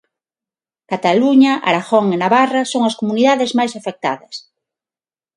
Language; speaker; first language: Galician; non-native, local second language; Spanish